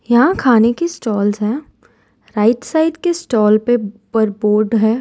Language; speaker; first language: Hindi; non-native, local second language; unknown